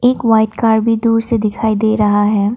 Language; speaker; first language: Hindi; non-native, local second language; Assamese